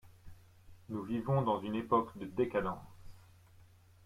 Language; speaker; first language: French; non-native, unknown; English